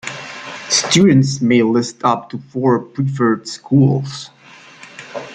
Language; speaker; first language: English; native; English